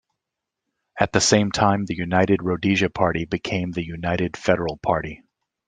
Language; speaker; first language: English; native; English